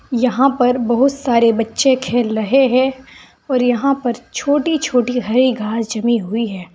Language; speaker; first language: Hindi; native; Hindi